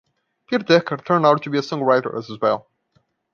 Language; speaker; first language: English; non-native, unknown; Portuguese